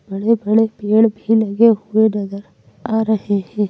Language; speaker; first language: Hindi; native; Hindi